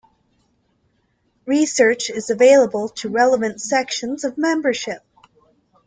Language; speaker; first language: English; native; English